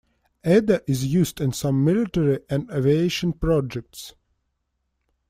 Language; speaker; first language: English; non-native, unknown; Russian